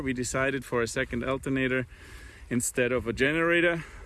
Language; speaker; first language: English; non-native, fluent; German